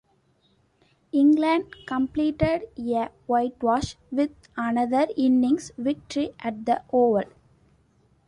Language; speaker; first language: English; non-native, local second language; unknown